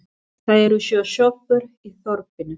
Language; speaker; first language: Icelandic; non-native, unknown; Spanish